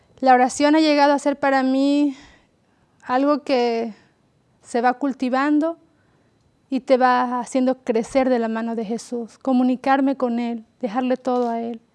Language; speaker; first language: Spanish; native; Spanish